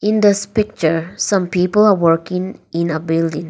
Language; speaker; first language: English; non-native, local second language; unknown